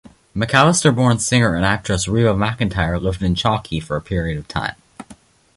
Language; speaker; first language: English; native; English